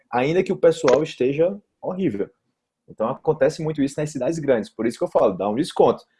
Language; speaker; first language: Portuguese; native; Portuguese